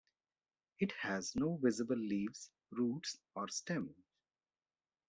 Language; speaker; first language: English; non-native, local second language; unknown